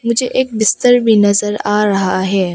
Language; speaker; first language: Hindi; non-native, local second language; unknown